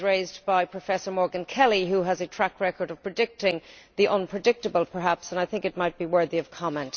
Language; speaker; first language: English; native; English